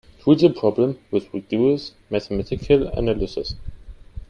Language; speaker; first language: English; non-native, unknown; German